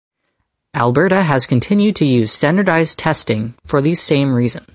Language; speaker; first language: English; native; English